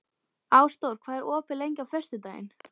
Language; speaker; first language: Icelandic; native; Icelandic